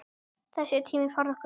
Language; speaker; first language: Icelandic; native; Icelandic